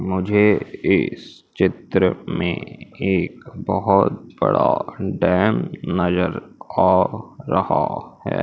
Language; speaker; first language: Hindi; native; Hindi